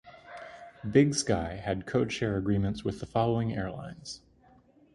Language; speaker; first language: English; native; English